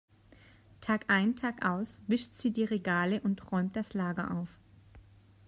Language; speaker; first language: German; native; German